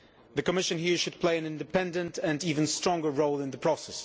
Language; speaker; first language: English; non-native, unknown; Polish